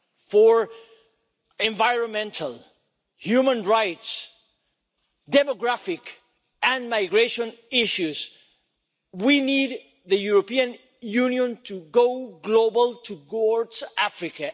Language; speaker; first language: English; non-native, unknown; Spanish